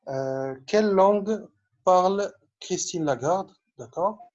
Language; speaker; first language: French; non-native, fluent; Arabic